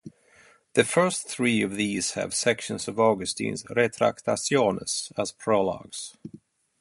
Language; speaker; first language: English; non-native, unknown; Swedish